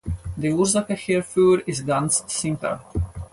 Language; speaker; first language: German; non-native, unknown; Latvian